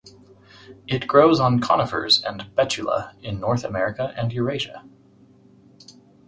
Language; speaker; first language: English; native; English